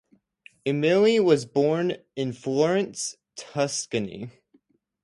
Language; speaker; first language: English; native; English